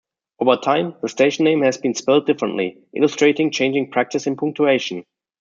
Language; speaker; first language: English; non-native, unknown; German